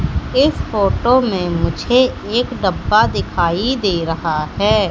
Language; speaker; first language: Hindi; native; Hindi